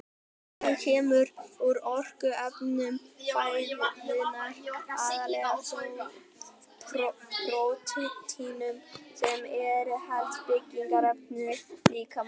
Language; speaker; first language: Icelandic; native; Icelandic